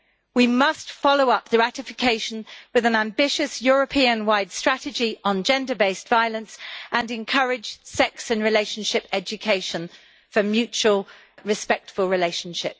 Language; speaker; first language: English; native; English